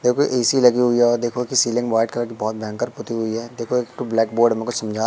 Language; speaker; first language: Hindi; native; Hindi